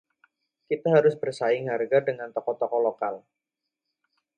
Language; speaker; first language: Indonesian; non-native, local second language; Javanese